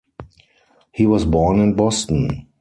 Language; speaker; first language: English; non-native, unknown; German